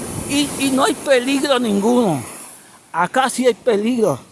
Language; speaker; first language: Spanish; native; Spanish